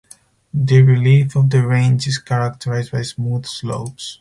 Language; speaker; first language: English; non-native, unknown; Spanish